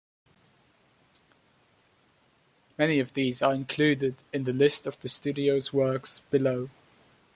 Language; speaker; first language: English; non-native, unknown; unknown